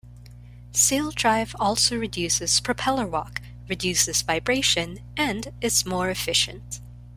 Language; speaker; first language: English; non-native, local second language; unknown